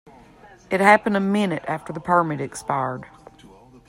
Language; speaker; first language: English; native; English